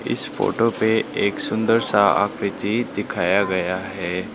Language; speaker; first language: Hindi; non-native, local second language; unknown